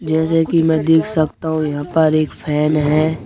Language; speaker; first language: Hindi; native; Hindi